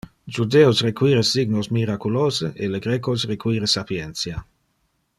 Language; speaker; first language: Interlingua; non-native, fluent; Dutch